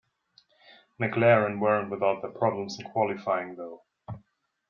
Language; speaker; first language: English; non-native, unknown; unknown